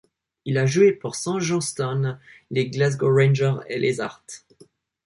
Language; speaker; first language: French; non-native, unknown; English